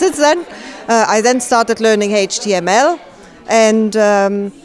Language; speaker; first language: English; non-native, fluent; German